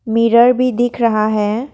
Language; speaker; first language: Hindi; non-native, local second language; Assamese